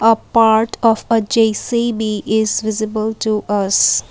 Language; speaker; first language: English; non-native, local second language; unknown